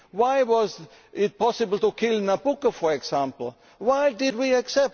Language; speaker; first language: English; non-native, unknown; German